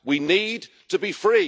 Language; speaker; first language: English; native; English